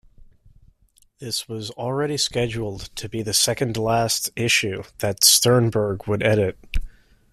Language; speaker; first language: English; native; English